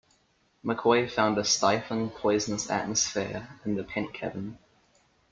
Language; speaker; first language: English; native; English